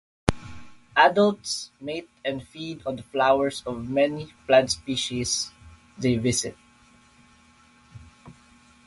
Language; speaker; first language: English; non-native, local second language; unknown